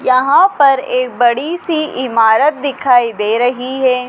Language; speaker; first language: Hindi; native; Hindi